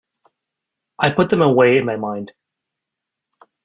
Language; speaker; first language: English; native; English